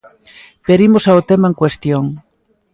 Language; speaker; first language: Galician; native; Galician